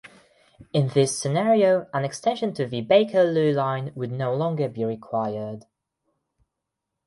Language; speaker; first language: English; non-native, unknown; Belarusian